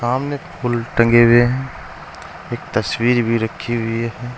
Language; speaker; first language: Hindi; native; Hindi